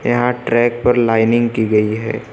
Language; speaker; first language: Hindi; native; Hindi